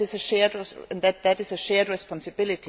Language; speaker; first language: English; non-native, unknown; German